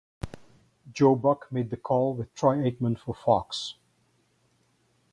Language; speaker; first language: English; native; English